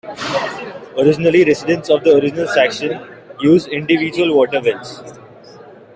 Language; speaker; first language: English; non-native, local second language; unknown